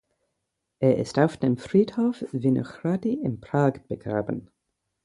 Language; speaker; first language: German; non-native, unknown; English